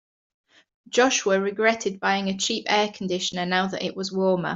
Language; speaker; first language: English; native; English